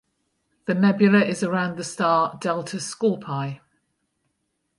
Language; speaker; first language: English; native; English